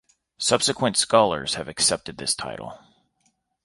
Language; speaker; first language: English; native; English